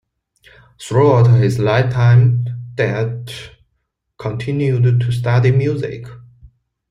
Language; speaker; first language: English; non-native, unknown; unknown